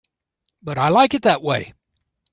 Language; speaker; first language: English; native; English